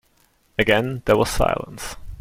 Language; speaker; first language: English; non-native, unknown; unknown